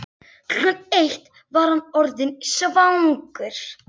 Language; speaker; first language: Icelandic; native; Icelandic